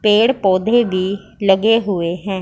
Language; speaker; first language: Hindi; non-native, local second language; Punjabi